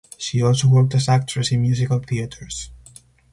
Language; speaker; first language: English; non-native, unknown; Spanish